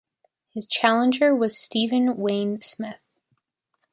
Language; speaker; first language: English; native; English